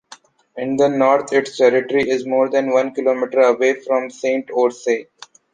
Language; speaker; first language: English; non-native, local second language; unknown